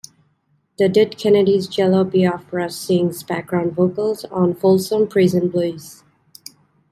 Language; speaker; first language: English; native; English